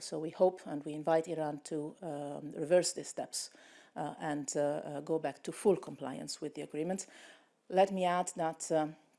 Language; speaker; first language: English; non-native, fluent; Italian